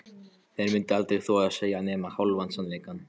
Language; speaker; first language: Icelandic; non-native, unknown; Polish